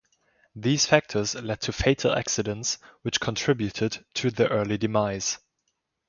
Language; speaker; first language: English; non-native, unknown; German